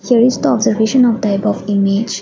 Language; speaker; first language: English; non-native, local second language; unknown